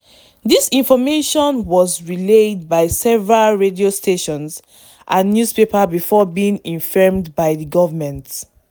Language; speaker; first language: English; non-native, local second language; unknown